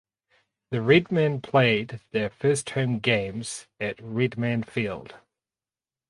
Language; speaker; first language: English; native; English